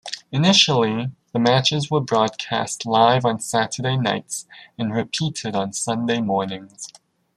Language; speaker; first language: English; native; English